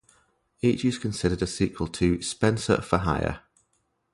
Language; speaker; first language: English; native; English